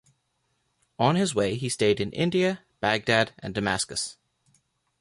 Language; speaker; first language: English; native; English